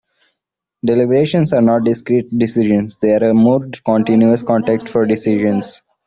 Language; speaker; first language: English; non-native, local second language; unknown